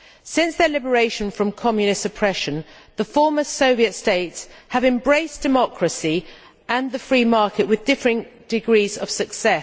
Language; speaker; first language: English; native; English